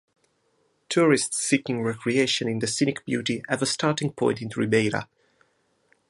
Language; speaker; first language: English; non-native, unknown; Italian